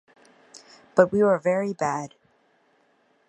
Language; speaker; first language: English; native; English